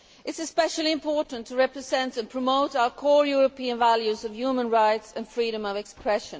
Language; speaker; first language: English; non-native, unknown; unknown